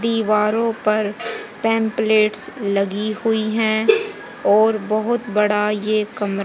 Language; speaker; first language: Hindi; native; Hindi